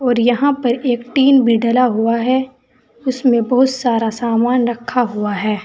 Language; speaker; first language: Hindi; native; Hindi